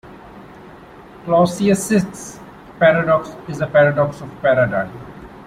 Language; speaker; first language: English; non-native, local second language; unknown